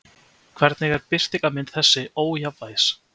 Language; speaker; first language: Icelandic; native; Icelandic